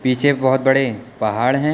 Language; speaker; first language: Hindi; native; Hindi